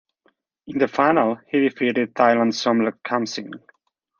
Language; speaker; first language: English; non-native, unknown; Spanish